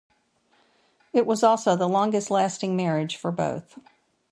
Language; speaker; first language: English; native; English